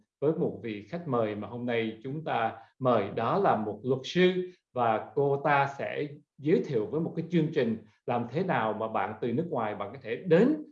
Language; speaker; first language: Vietnamese; native; Vietnamese